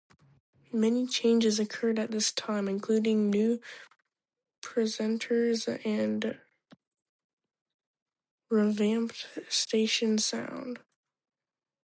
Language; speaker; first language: English; native; English